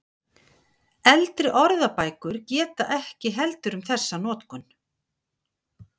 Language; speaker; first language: Icelandic; native; Icelandic